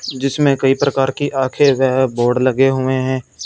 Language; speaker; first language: Hindi; non-native, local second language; Punjabi